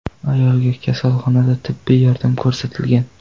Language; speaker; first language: Uzbek; non-native, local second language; Kara-Kalpak